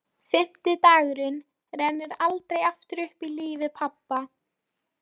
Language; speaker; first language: Icelandic; non-native, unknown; Polish